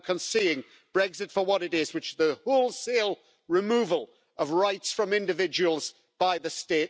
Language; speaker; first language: English; native; English